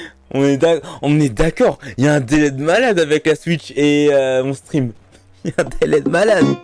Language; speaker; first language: French; native; French